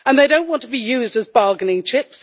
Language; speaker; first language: English; native; English